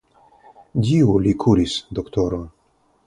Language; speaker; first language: Esperanto; non-native, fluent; Russian